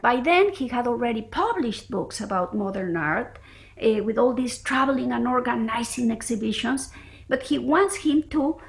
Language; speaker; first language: English; early bilingual, other home language; Spanish